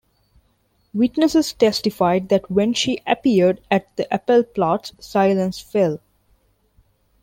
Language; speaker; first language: English; non-native, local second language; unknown